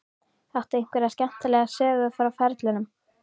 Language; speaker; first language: Icelandic; native; Icelandic